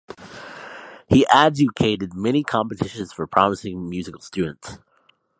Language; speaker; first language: English; native; English